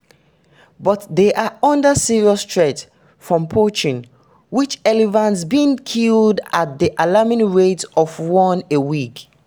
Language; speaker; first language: English; non-native, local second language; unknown